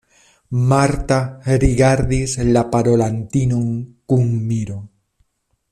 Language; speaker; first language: Esperanto; non-native, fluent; Spanish